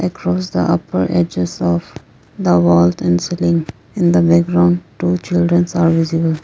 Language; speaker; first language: English; non-native, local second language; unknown